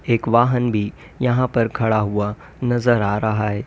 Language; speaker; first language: Hindi; native; Hindi